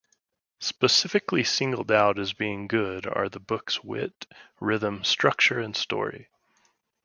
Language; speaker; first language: English; native; English